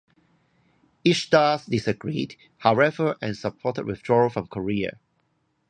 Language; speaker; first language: English; non-native, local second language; Cantonese